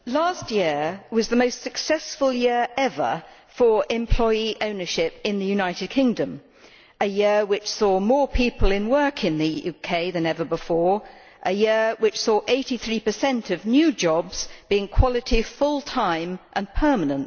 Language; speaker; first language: English; native; English